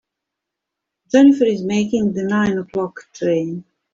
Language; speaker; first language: English; native; English